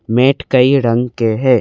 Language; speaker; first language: Hindi; non-native, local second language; Assamese